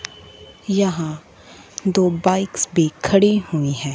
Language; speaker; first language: Hindi; non-native, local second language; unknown